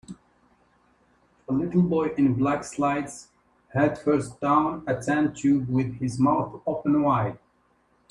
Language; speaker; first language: English; native; English